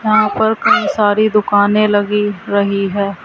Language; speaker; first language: Hindi; native; Hindi